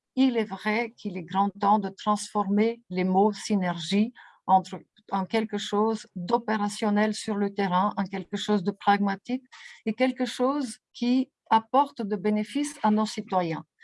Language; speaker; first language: French; non-native, fluent; Bulgarian